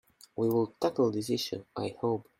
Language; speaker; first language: English; non-native, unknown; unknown